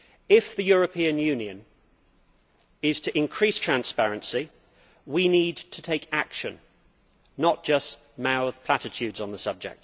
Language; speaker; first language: English; native; English